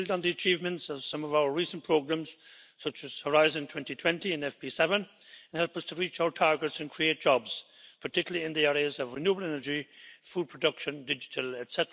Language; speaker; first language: English; native; English